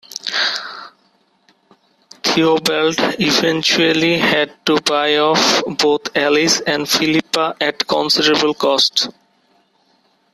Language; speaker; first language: English; non-native, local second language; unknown